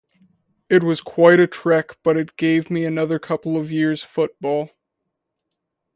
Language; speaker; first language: English; native; English